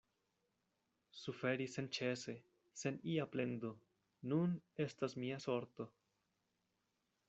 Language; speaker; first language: Esperanto; non-native, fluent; Spanish